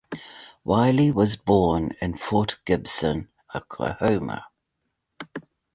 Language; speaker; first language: English; native; English